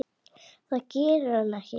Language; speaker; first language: Icelandic; native; Icelandic